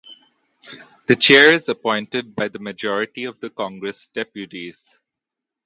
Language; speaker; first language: English; non-native, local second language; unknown